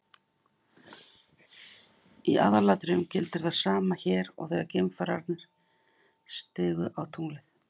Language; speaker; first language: Icelandic; native; Icelandic